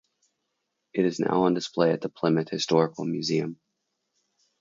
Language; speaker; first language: English; native; English